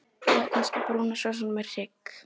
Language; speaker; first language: Icelandic; non-native, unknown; Polish